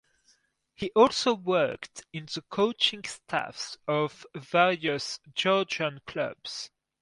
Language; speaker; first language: English; non-native, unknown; French